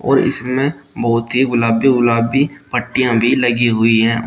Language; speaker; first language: Hindi; native; Hindi